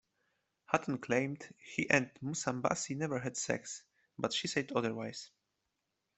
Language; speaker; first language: English; non-native, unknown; Polish